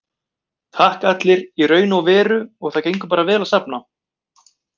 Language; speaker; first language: Icelandic; native; Icelandic